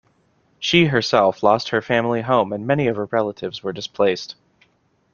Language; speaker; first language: English; native; English